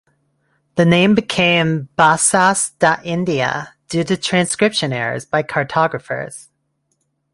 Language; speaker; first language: English; non-native, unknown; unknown